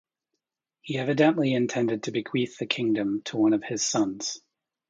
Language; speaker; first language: English; native; English